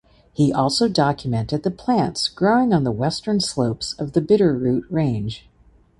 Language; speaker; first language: English; native; English